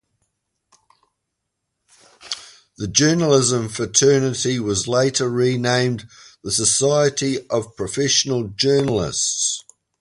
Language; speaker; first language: English; native; English